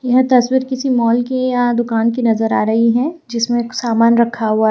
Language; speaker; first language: Hindi; native; Hindi